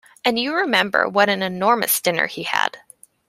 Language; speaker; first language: English; native; English